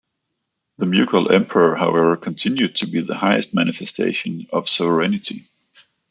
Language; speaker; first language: English; non-native, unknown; Danish